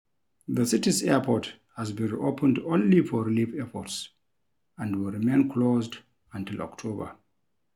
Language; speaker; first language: English; non-native, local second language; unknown